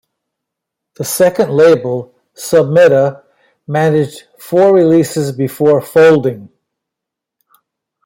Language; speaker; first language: English; native; English